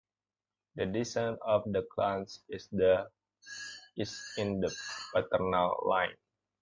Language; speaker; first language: English; non-native, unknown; Indonesian